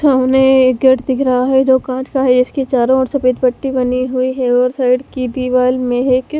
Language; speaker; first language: Hindi; native; Hindi